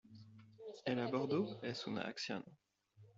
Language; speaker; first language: Spanish; non-native, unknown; French